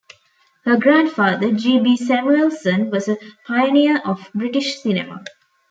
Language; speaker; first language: English; non-native, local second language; Tamil